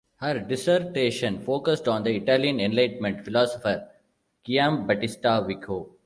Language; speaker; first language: English; non-native, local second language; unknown